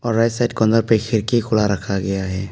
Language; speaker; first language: Hindi; non-native, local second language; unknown